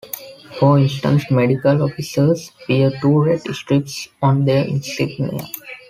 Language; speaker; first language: English; non-native, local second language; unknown